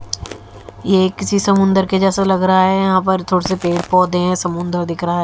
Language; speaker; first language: Hindi; native; Hindi